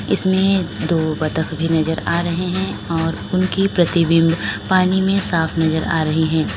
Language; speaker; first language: Hindi; native; Hindi